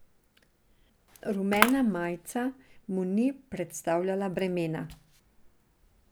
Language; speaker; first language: Slovenian; non-native, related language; Serbian